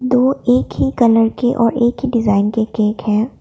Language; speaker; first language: Hindi; non-native, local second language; Assamese